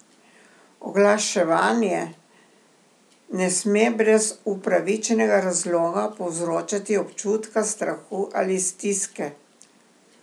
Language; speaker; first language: Slovenian; native; Slovenian